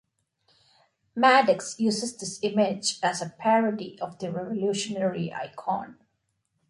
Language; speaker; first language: English; non-native, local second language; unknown